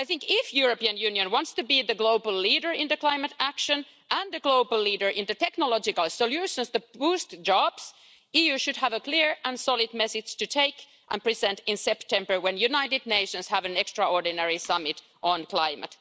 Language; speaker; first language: English; non-native, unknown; Finnish